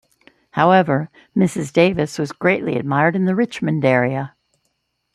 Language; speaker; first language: English; native; English